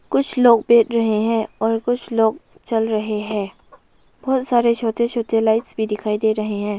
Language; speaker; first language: Hindi; non-native, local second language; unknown